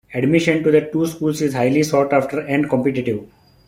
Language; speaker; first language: English; non-native, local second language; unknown